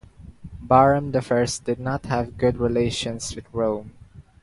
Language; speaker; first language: English; non-native, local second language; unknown